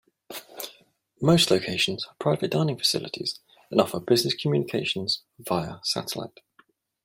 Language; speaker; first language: English; native; English